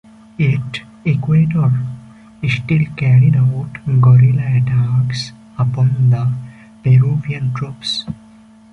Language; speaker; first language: English; non-native, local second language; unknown